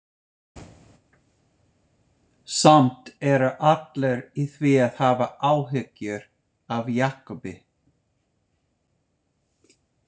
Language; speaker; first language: Icelandic; non-native, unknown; English